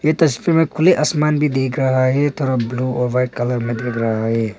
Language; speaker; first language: Hindi; non-native, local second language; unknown